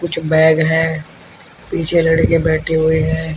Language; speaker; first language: Hindi; native; Hindi